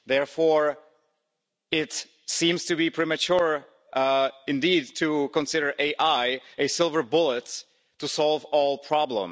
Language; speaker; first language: English; non-native, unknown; Czech